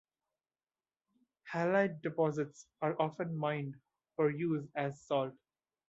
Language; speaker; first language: English; non-native, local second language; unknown